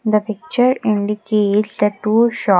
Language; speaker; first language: English; non-native, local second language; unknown